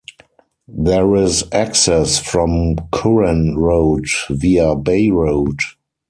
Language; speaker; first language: English; non-native, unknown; German